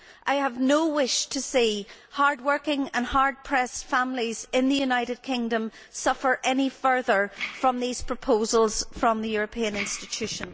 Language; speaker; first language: English; native; English